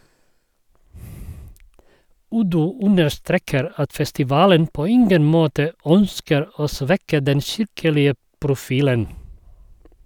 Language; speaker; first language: Norwegian; non-native, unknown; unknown